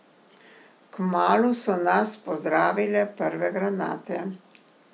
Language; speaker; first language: Slovenian; native; Slovenian